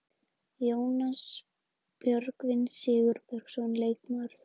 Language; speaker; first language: Icelandic; native; Icelandic